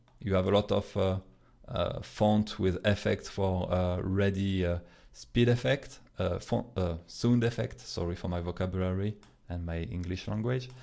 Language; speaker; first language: English; non-native, fluent; French